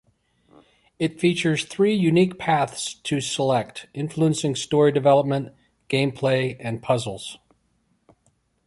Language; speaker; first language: English; native; English